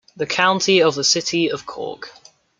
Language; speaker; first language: English; native; English